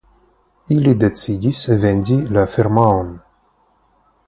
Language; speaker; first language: Esperanto; non-native, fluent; Russian